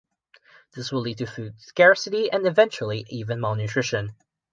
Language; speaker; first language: English; non-native, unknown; Chinese